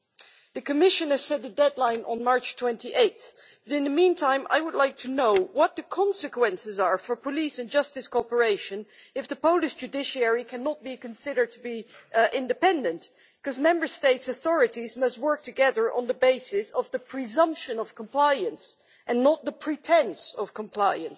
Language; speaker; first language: English; non-native, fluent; Dutch